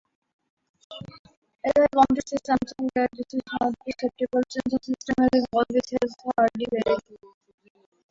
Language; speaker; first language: English; non-native, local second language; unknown